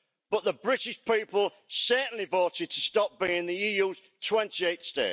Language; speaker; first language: English; native; English